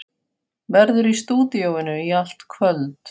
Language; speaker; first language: Icelandic; non-native, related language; Faroese